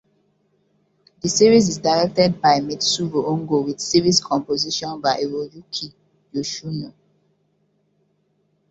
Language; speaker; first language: English; non-native, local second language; Hausa